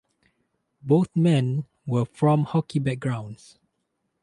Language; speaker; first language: English; non-native, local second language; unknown